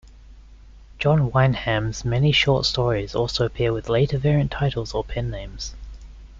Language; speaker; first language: English; native; English